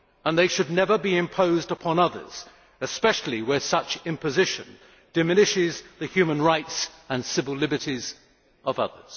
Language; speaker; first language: English; native; English